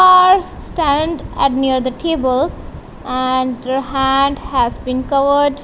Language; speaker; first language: English; non-native, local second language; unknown